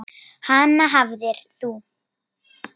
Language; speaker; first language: Icelandic; native; Icelandic